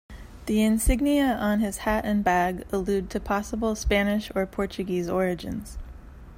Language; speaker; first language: English; native; English